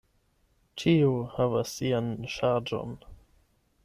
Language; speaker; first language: Esperanto; non-native, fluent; German